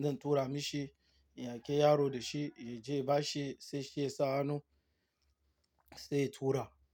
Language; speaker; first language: Hausa; non-native, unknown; Yoruba